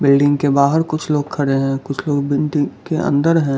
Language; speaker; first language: Hindi; non-native, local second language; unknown